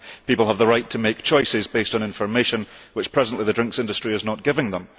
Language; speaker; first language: English; early bilingual, heritage; English